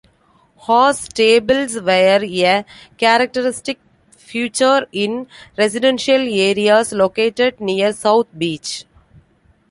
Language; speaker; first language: English; non-native, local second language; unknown